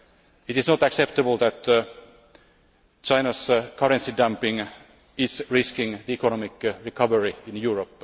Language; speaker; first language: English; non-native, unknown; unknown